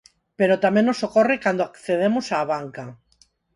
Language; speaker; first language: Galician; non-native, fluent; Spanish